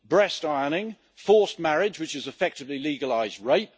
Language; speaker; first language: English; native; English